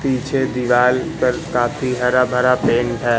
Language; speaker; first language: Hindi; native; Hindi